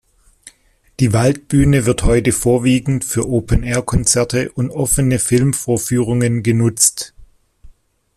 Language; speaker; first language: German; native; German